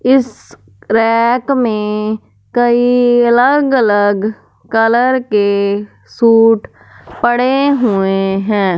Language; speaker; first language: Hindi; non-native, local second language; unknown